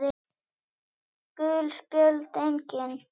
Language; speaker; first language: Icelandic; native; Icelandic